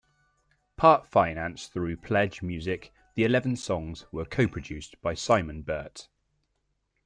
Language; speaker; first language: English; native; English